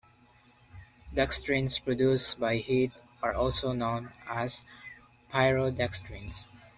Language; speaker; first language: English; non-native, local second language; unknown